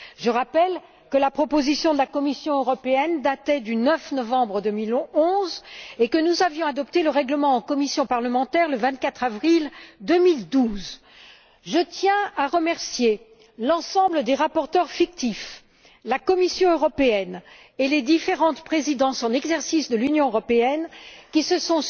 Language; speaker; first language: French; native; French